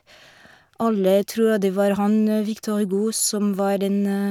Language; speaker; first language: Norwegian; non-native, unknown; French